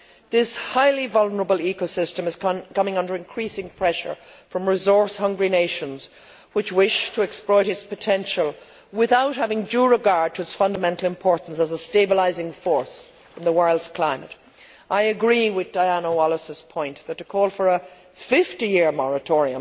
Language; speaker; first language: English; native; English